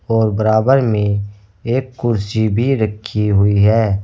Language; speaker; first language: Hindi; native; Hindi